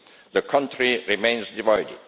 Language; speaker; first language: English; non-native, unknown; Estonian